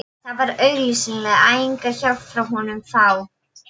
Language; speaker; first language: Icelandic; non-native, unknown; Polish